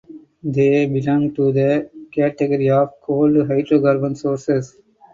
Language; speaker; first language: English; non-native, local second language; Tamil